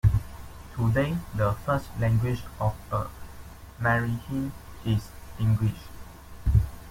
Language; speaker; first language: English; non-native, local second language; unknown